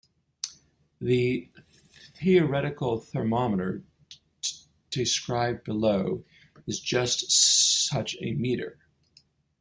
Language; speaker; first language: English; native; English